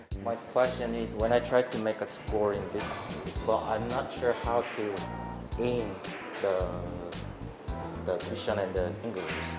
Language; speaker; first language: English; non-native, learner; Korean